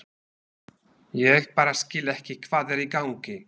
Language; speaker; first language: Icelandic; non-native, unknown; Slovak